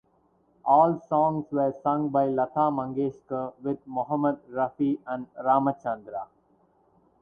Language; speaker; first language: English; non-native, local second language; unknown